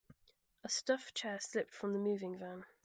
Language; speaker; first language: English; native; English